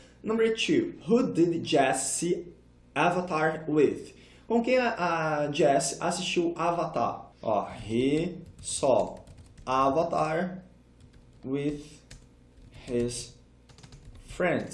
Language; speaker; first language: English; non-native, fluent; Portuguese